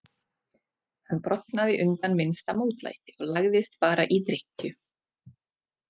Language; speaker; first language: Icelandic; non-native, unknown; Czech